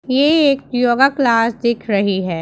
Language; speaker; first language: Hindi; non-native, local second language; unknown